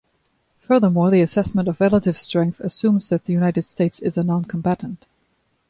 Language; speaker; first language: English; non-native, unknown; German